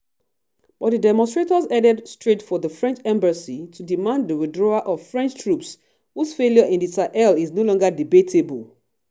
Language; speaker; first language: English; non-native, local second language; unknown